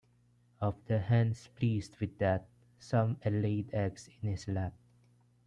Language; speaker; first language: English; non-native, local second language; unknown